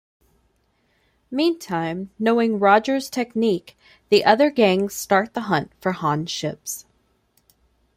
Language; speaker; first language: English; native; English